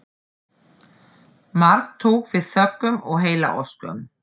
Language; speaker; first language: Icelandic; non-native, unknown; German